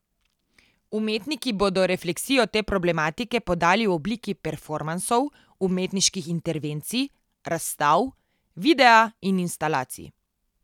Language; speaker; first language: Slovenian; native; Slovenian